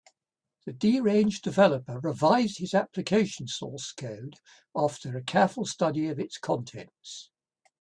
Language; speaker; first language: English; native; English